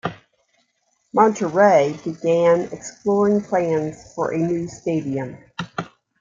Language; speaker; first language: English; native; English